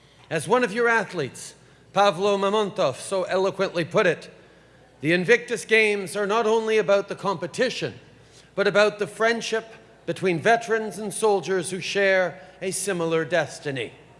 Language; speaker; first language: English; native; English